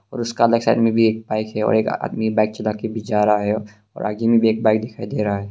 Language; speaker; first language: Hindi; early bilingual, other home language; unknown